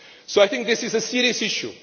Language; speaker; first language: English; non-native, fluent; Czech